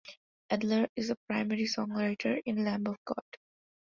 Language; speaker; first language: English; non-native, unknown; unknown